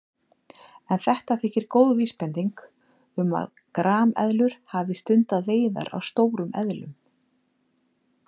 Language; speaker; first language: Icelandic; native; Icelandic